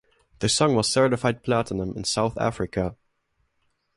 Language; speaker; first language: English; non-native, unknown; German